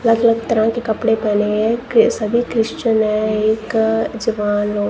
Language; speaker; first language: Hindi; non-native, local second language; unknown